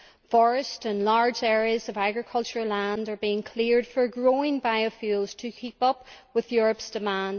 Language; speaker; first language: English; native; English